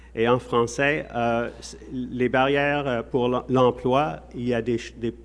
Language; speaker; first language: French; non-native, fluent; English